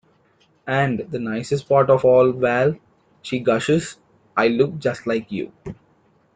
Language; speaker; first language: English; non-native, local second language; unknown